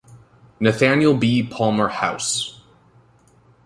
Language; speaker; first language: English; native; English